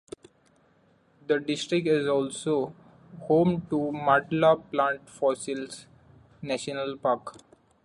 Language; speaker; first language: English; non-native, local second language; Marathi